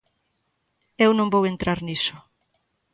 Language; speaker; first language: Galician; native; Galician